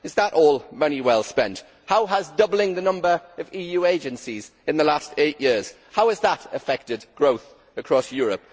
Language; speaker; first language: English; native; English